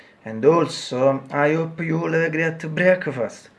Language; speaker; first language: English; non-native, learner; Italian